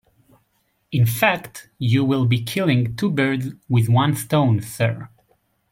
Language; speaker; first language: English; native; English